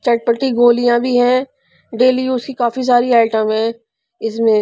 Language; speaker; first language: Hindi; non-native, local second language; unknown